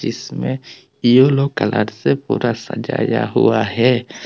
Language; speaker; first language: Hindi; non-native, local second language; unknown